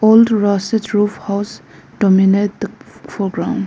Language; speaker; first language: English; non-native, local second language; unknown